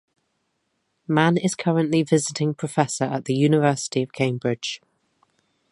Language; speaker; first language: English; native; English